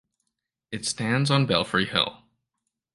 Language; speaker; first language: English; native; English